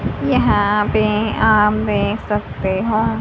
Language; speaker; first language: Hindi; native; Hindi